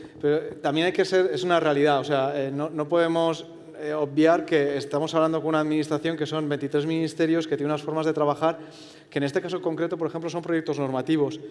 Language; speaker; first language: Spanish; non-native, related language; Italian